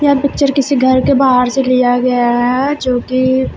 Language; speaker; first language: Hindi; native; Hindi